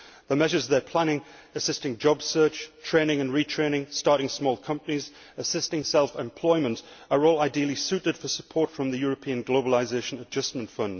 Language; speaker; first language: English; native; English